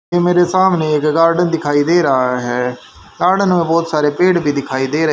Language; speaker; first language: Hindi; native; Hindi